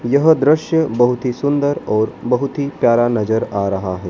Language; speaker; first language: Hindi; native; Hindi